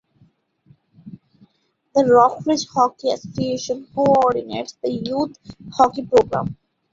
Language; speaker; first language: English; non-native, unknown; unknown